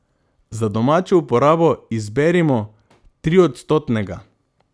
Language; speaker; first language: Slovenian; non-native, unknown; Macedonian